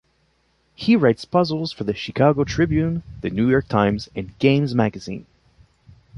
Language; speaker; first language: English; non-native, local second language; French